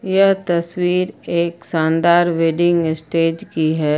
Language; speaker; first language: Hindi; native; Hindi